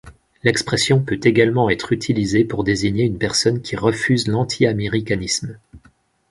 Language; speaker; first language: French; native; French